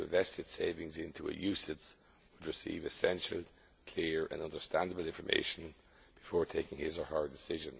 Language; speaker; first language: English; native; English